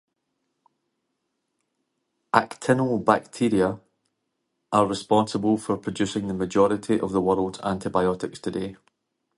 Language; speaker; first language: English; native; English